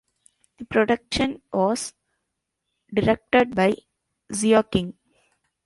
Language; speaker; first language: English; non-native, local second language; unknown